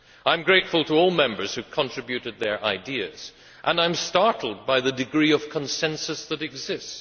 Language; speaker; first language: English; native; English